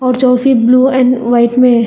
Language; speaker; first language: Hindi; non-native, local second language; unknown